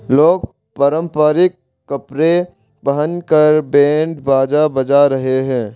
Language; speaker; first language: Hindi; non-native, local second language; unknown